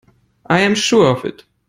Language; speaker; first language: English; non-native, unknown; German